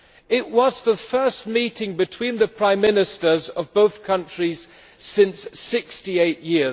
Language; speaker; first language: English; non-native, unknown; German